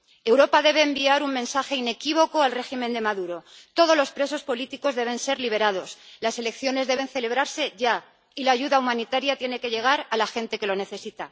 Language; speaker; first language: Spanish; native; Spanish